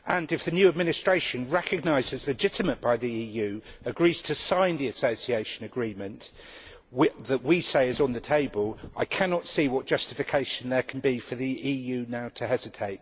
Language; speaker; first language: English; native; English